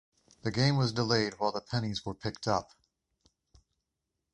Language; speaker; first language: English; native; English